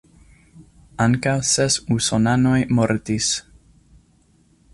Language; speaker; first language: Esperanto; non-native, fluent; English